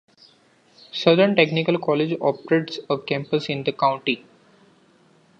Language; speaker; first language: English; non-native, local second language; Marathi